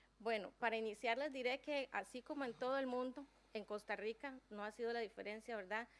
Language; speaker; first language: Spanish; native; Spanish